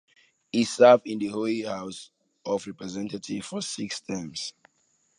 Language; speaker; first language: English; non-native, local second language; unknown